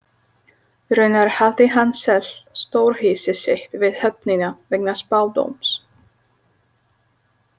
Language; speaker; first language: Icelandic; non-native, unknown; Slovak